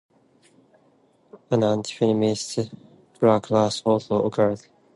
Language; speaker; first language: English; non-native, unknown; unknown